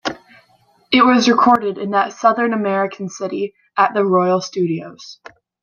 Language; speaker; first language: English; native; English